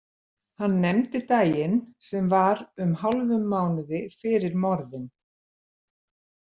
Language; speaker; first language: Icelandic; native; Icelandic